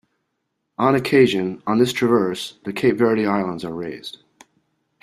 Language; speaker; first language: English; native; English